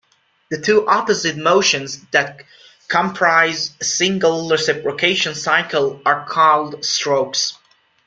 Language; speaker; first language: English; non-native, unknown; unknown